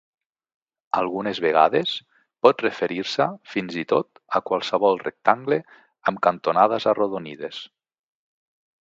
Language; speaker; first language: Catalan; native; Catalan